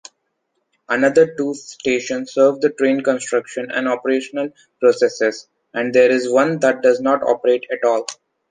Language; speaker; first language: English; non-native, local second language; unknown